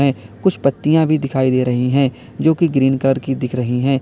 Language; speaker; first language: Hindi; native; Hindi